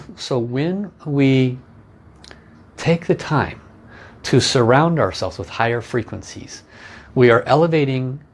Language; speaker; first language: English; native; English